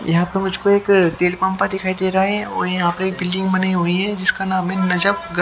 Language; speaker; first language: Hindi; native; Hindi